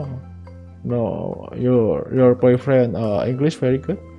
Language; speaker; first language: English; non-native, learner; Indonesian